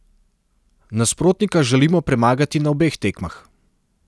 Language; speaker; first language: Slovenian; non-native, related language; Serbian